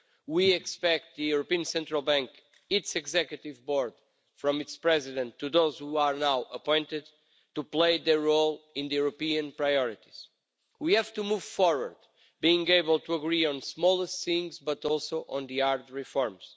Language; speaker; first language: English; non-native, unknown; Portuguese